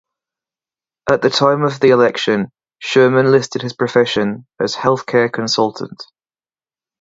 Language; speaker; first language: English; native; English